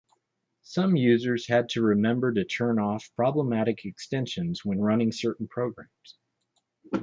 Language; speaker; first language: English; native; English